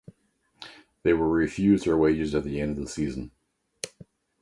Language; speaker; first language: English; native; English